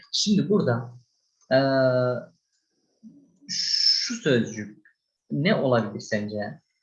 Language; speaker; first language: Turkish; native; Turkish